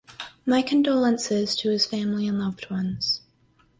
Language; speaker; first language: English; native; English